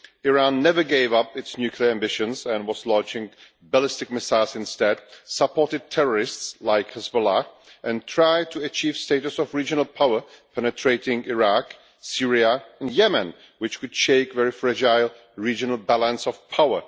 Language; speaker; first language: English; non-native, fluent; Czech